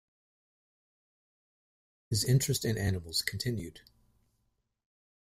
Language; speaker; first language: English; native; English